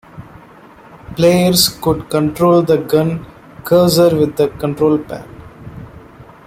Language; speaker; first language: English; non-native, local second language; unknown